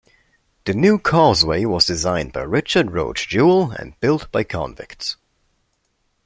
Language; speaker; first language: English; non-native, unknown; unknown